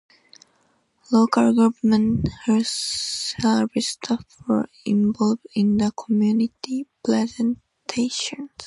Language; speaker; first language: English; non-native, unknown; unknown